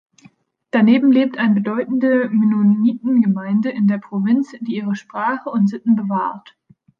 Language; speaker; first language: German; native; German